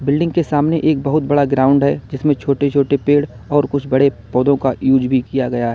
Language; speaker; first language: Hindi; native; Hindi